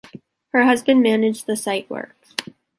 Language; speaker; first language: English; native; English